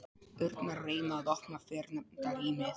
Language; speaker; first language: Icelandic; non-native, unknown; Polish